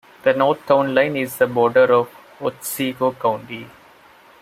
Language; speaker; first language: English; non-native, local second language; Malayalam